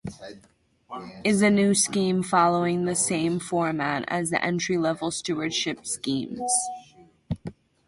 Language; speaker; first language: English; native; English